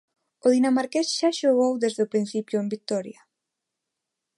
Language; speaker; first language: Galician; non-native, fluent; Spanish